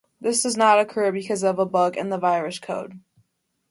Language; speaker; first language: English; native; English